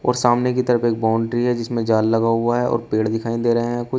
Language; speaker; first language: Hindi; native; Hindi